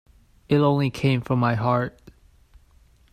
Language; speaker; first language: English; non-native, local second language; Cantonese